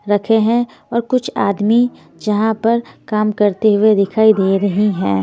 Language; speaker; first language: Hindi; native; Hindi